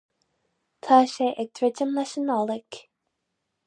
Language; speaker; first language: Irish; non-native, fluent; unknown